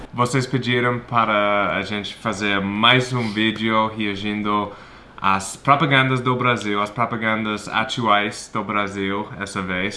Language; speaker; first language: Portuguese; non-native, fluent; English